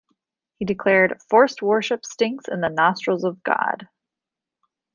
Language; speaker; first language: English; native; English